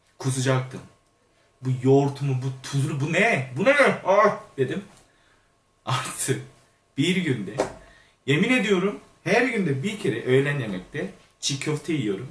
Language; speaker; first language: Turkish; non-native, fluent; Korean